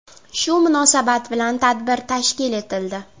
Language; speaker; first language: Uzbek; native; Uzbek